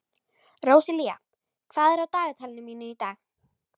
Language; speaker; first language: Icelandic; native; Icelandic